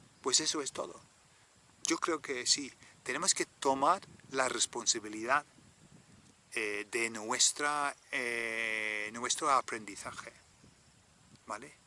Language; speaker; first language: Spanish; non-native, fluent; English